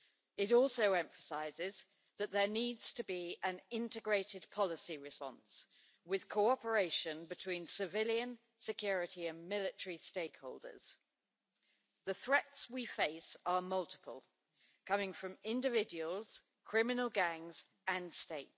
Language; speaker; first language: English; native; English